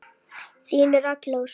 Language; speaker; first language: Icelandic; native; Icelandic